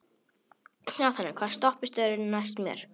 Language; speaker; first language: Icelandic; non-native, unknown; Polish